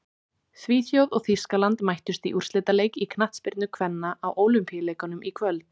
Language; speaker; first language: Icelandic; native; Icelandic